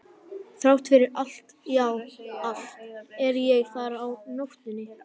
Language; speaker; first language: Icelandic; native; Icelandic